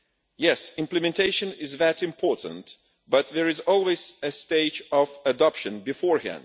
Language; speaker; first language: English; non-native, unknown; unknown